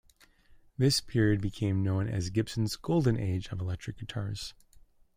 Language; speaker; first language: English; native; English